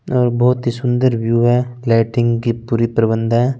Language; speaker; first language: Hindi; non-native, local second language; Punjabi